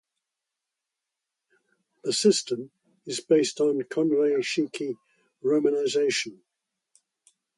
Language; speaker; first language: English; native; English